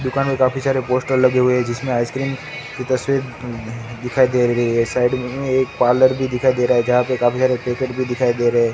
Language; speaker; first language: Hindi; non-native, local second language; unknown